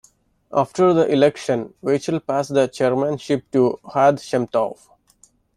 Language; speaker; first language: English; non-native, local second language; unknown